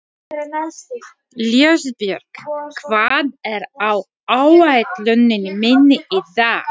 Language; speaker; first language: Icelandic; non-native, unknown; Latvian